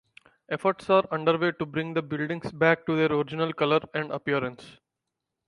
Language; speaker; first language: English; non-native, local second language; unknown